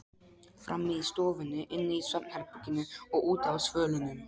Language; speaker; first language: Icelandic; non-native, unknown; Polish